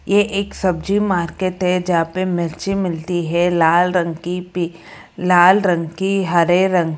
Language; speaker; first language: Hindi; non-native, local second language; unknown